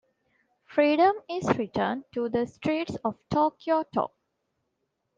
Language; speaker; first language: English; non-native, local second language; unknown